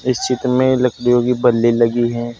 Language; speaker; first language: Hindi; native; Hindi